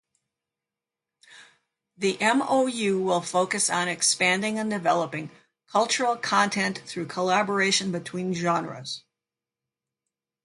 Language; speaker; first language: English; native; English